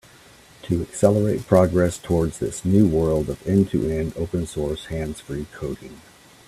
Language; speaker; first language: English; native; English